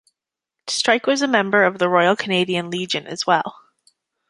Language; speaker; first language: English; native; English